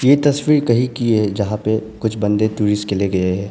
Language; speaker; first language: Hindi; non-native, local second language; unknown